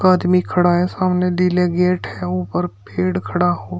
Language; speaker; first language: Hindi; native; Hindi